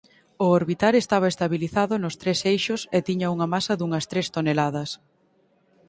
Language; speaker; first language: Galician; native; Galician